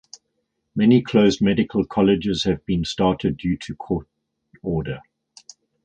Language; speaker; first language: English; native; English